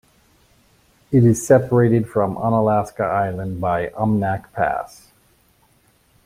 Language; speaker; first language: English; native; English